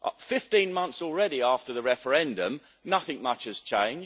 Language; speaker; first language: English; native; English